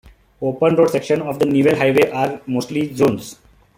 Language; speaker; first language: English; non-native, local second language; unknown